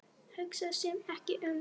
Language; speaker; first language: Icelandic; non-native, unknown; Polish